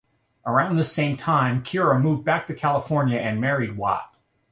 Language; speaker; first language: English; native; English